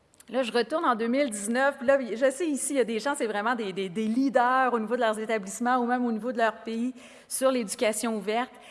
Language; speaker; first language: French; native; French